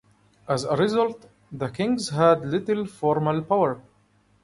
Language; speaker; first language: English; non-native, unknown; Arabic